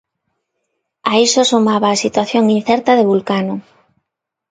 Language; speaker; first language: Galician; non-native, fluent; Spanish